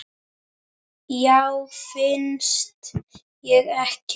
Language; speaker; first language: Icelandic; native; Icelandic